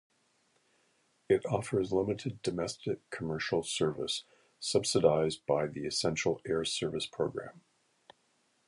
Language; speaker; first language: English; native; English